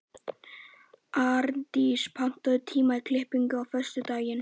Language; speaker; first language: Icelandic; native; Icelandic